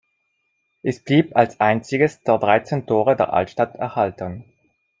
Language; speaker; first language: German; non-native, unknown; Italian